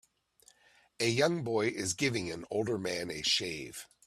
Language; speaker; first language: English; native; English